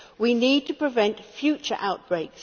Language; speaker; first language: English; native; English